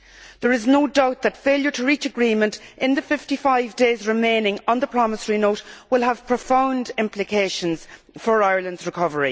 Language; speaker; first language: English; native; English